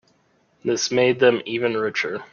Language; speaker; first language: English; native; English